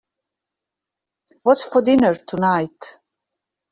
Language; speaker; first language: English; native; English